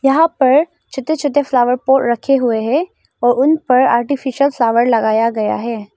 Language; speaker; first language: Hindi; non-native, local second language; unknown